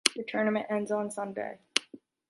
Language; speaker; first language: English; native; English